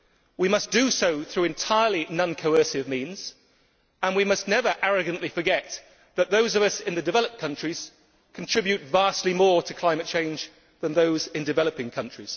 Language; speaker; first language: English; native; English